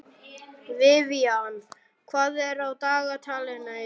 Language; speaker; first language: Icelandic; non-native, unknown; German